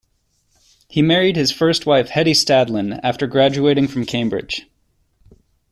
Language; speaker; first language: English; native; English